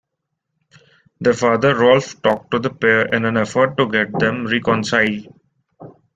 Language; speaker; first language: English; non-native, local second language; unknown